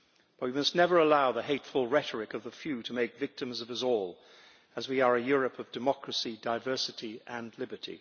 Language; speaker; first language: English; native; English